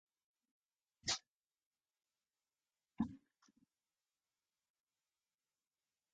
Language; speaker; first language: English; native; English